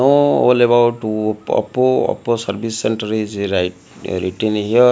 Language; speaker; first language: English; non-native, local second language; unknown